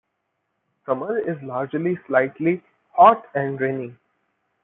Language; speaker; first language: English; non-native, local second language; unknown